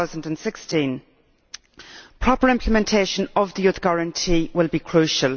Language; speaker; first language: English; native; English